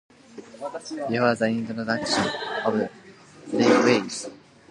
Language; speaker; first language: English; non-native, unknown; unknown